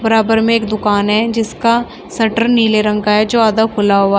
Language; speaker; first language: Hindi; native; Hindi